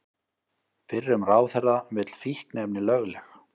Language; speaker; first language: Icelandic; native; Icelandic